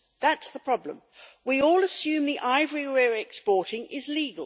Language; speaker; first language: English; native; English